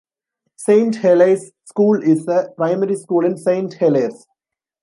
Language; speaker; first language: English; non-native, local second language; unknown